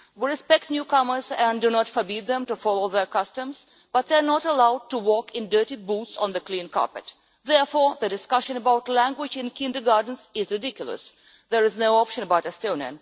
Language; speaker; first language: English; non-native, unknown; Russian